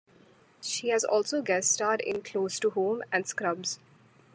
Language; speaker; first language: English; non-native, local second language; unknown